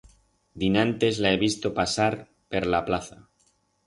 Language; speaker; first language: Aragonese; non-native, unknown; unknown